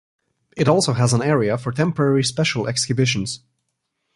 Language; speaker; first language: English; non-native, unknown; Slovenian